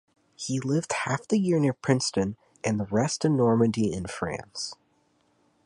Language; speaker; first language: English; native; English